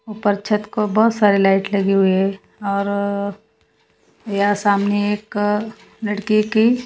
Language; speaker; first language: Hindi; native; Hindi